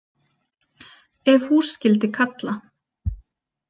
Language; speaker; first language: Icelandic; native; Icelandic